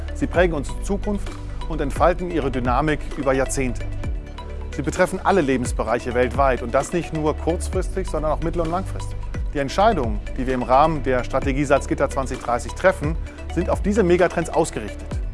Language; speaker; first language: German; native; German